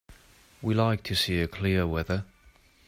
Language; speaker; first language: English; non-native, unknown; German